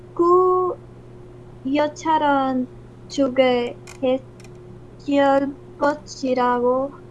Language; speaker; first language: Korean; non-native, learner; Spanish